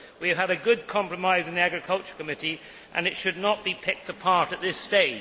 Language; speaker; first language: English; native; English